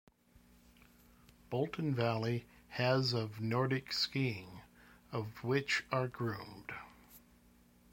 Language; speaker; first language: English; native; English